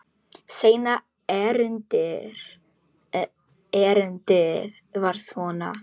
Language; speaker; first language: Icelandic; non-native, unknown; Polish